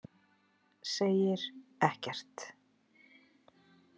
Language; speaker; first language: Icelandic; native; Icelandic